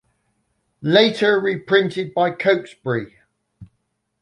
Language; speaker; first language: English; native; English